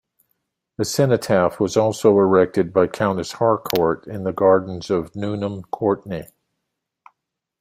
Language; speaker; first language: English; native; English